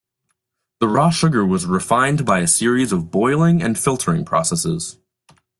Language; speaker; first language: English; native; English